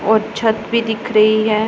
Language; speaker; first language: Hindi; non-native, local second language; Punjabi